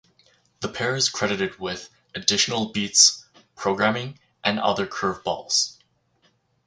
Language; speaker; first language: English; native; English